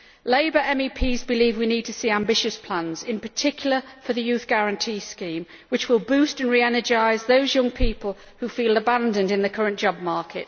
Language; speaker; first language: English; native; English